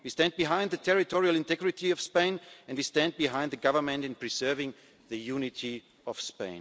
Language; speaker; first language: English; non-native, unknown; German